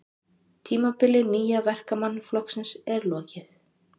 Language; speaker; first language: Icelandic; native; Icelandic